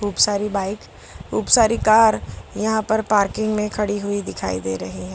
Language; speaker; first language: Hindi; non-native, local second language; Gujarati